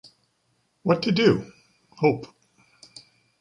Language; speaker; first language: English; native; English